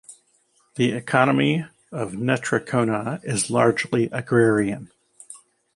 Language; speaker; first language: English; native; English